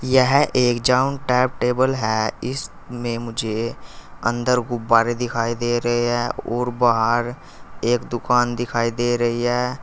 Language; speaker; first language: Hindi; native; Hindi